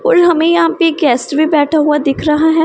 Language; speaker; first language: Hindi; non-native, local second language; Punjabi